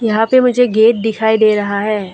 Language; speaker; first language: Hindi; non-native, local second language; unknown